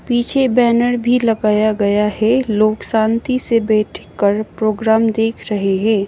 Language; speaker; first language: Hindi; non-native, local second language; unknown